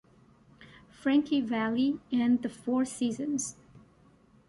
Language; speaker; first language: English; non-native, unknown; Chinese